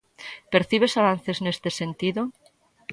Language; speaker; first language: Galician; native; Galician